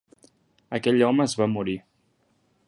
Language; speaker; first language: Catalan; native; Catalan